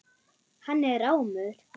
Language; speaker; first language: Icelandic; non-native, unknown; German